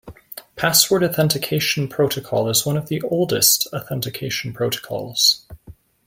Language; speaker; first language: English; native; English